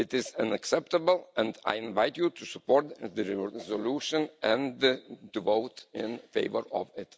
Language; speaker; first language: English; non-native, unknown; Lithuanian